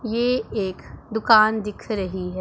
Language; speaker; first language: Hindi; non-native, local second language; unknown